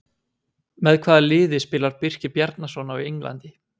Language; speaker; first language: Icelandic; native; Icelandic